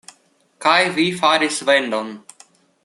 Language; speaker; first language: Esperanto; non-native, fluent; Russian